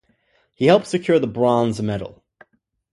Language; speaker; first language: English; native; English